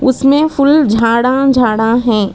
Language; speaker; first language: Hindi; non-native, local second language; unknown